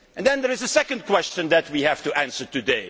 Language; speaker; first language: English; non-native, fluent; Dutch